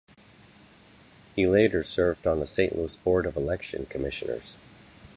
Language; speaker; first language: English; native; English